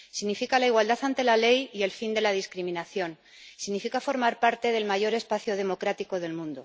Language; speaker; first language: Spanish; native; Spanish